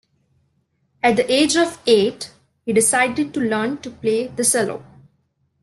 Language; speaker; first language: English; non-native, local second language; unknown